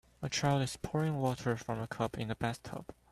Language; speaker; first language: English; native; English